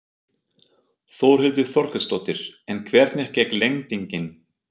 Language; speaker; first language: Icelandic; non-native, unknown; German